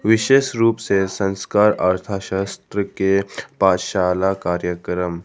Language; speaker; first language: Hindi; non-native, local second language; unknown